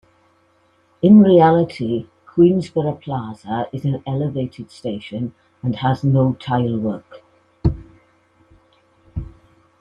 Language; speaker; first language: English; native; English